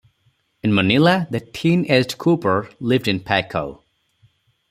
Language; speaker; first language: English; non-native, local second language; Odia